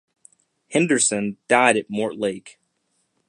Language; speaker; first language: English; native; English